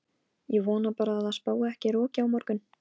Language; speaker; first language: Icelandic; non-native, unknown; Polish